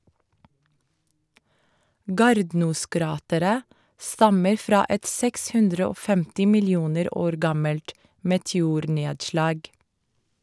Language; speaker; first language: Norwegian; non-native, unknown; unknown